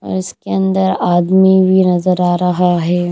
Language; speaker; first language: Hindi; non-native, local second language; Punjabi